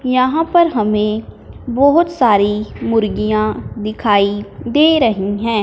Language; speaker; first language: Hindi; non-native, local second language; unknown